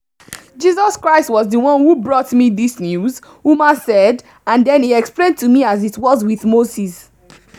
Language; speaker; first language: English; non-native, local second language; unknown